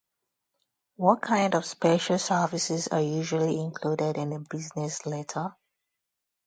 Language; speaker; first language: English; non-native, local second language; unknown